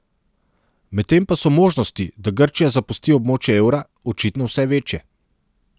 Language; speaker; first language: Slovenian; non-native, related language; Serbian